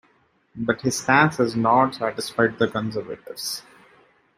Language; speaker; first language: English; non-native, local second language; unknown